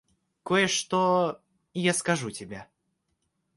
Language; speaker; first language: Russian; native; Russian